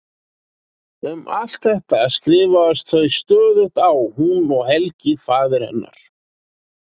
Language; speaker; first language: Icelandic; native; Icelandic